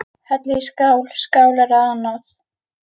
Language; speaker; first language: Icelandic; native; Icelandic